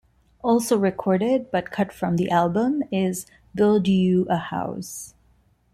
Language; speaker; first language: English; non-native, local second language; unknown